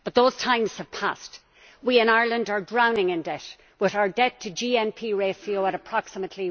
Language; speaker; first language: English; native; English